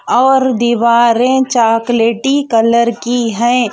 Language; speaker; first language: Hindi; non-native, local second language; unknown